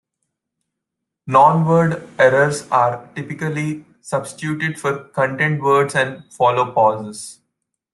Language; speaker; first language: English; non-native, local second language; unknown